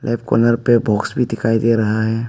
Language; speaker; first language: Hindi; non-native, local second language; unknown